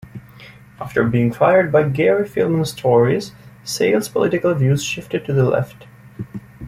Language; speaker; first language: English; native; English